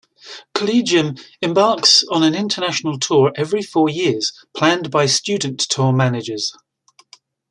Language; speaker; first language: English; native; English